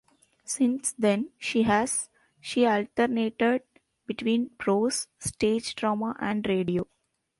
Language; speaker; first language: English; non-native, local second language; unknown